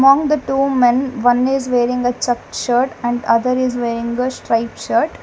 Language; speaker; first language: English; non-native, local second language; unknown